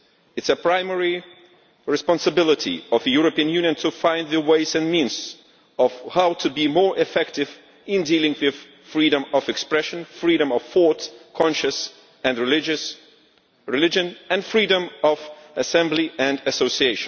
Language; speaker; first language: English; non-native, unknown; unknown